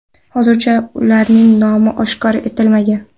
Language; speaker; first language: Uzbek; non-native, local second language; Kara-Kalpak